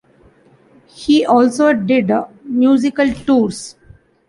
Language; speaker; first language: English; non-native, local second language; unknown